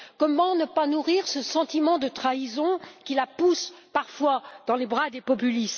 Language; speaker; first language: French; native; French